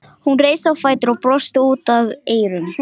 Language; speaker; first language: Icelandic; non-native, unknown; Lithuanian